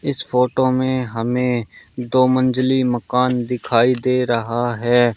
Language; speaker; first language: Hindi; native; Hindi